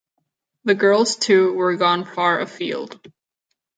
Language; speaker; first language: English; non-native, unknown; Catalan